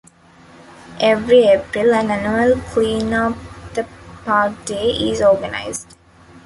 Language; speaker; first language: English; non-native, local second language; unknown